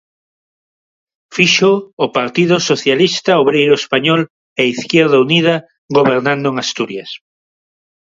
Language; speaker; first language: Galician; non-native, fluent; Spanish